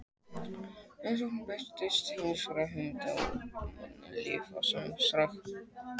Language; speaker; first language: Icelandic; native; Icelandic